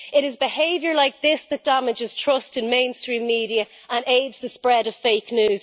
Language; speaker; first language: English; native; English